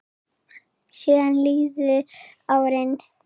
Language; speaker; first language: Icelandic; non-native, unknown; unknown